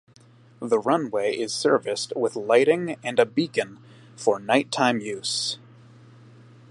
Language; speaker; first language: English; native; English